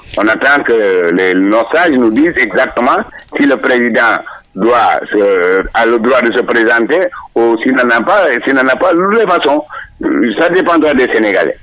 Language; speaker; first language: French; non-native, local second language; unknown